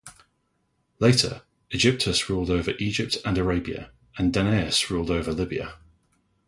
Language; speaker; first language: English; native; English